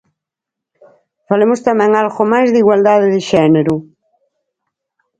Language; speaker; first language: Galician; native; Galician